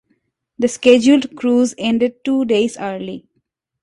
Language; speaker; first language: English; non-native, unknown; Bangla